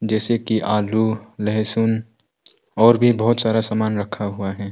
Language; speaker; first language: Hindi; non-native, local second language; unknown